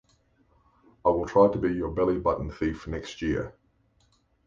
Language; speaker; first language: English; native; English